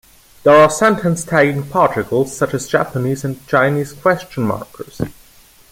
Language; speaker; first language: English; non-native, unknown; German